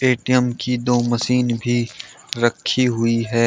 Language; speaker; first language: Hindi; native; Hindi